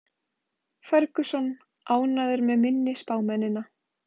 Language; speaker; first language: Icelandic; native; Icelandic